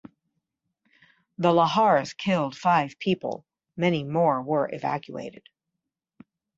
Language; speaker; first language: English; native; English